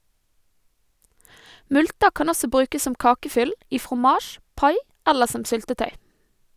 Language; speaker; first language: Norwegian; native; Norwegian